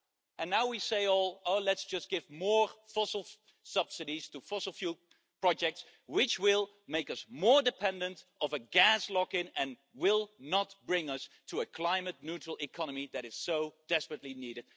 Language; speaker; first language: English; non-native, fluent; Dutch